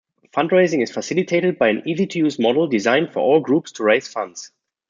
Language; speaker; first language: English; non-native, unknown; German